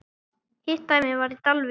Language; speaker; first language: Icelandic; native; Icelandic